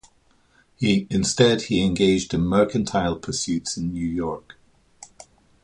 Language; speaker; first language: English; native; English